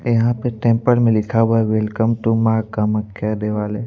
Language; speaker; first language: Hindi; native; Hindi